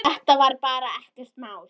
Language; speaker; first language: Icelandic; native; Icelandic